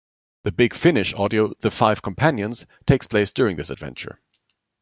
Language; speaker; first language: English; non-native, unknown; German